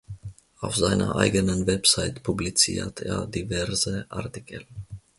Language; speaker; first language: German; non-native, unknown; Finnish